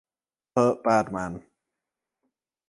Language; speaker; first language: English; native; English